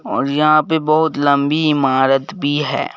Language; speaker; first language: Hindi; native; Hindi